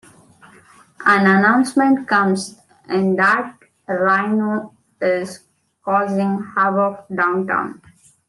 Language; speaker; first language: English; non-native, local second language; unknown